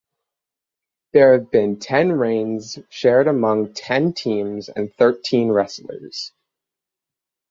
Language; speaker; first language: English; native; English